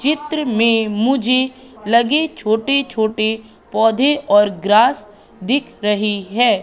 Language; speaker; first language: Hindi; native; Hindi